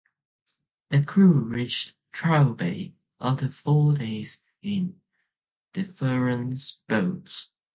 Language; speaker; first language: English; non-native, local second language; Cantonese